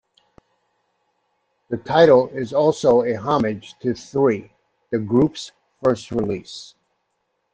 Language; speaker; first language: English; native; English